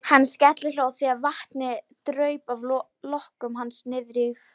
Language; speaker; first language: Icelandic; non-native, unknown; Polish